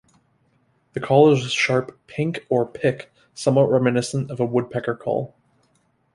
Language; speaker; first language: English; native; English